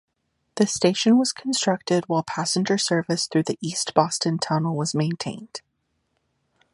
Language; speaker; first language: English; native; English